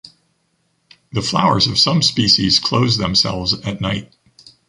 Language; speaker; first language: English; native; English